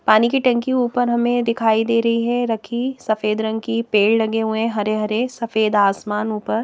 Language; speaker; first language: Hindi; native; Hindi